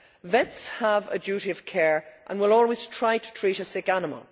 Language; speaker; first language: English; native; English